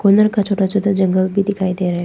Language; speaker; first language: Hindi; non-native, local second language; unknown